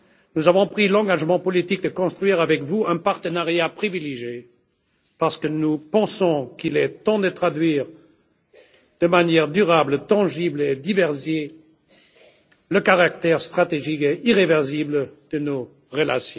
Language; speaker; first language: French; non-native, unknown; German